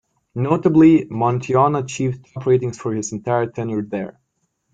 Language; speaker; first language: English; native; English